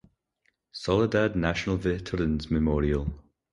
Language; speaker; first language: English; native; English